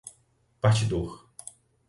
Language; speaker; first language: Portuguese; native; Portuguese